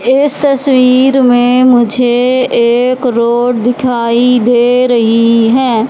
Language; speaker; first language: Hindi; native; Hindi